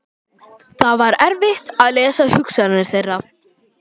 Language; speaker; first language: Icelandic; native; Icelandic